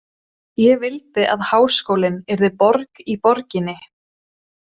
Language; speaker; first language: Icelandic; non-native, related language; Swedish